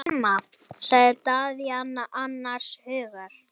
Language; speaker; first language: Icelandic; native; Icelandic